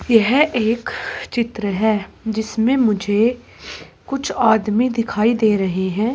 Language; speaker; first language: Hindi; native; Hindi